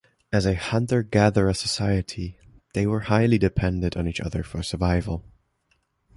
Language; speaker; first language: English; non-native, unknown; German